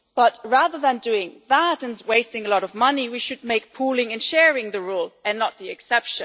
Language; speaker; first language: English; non-native, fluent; German